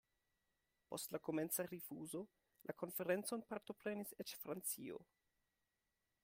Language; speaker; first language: Esperanto; non-native, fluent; German